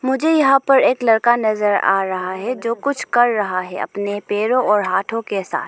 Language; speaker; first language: Hindi; non-native, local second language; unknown